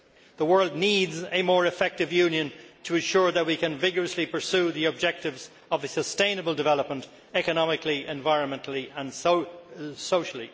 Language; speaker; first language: English; native; English